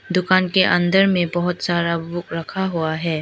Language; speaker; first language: Hindi; early bilingual, other home language; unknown